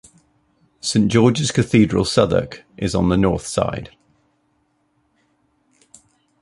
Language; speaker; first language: English; native; English